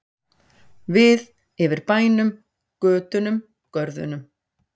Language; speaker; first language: Icelandic; native; Icelandic